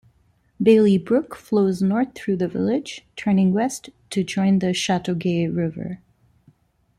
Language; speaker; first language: English; non-native, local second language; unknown